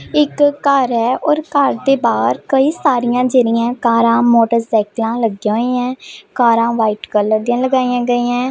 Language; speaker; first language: Hindi; non-native, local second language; Punjabi